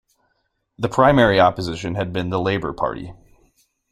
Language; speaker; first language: English; native; English